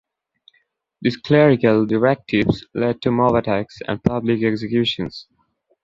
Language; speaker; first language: English; non-native, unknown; Bangla